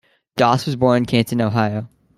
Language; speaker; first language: English; native; English